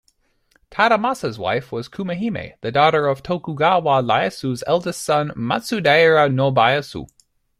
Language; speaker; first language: English; native; English